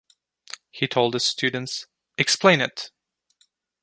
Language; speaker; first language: English; non-native, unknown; Turkish